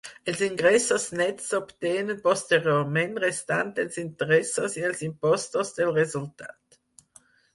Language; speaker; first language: Catalan; non-native, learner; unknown